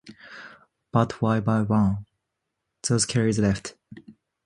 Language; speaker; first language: English; non-native, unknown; Japanese